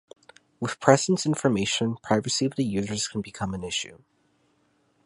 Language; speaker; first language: English; native; English